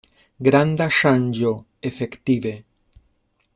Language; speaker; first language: Esperanto; non-native, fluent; Spanish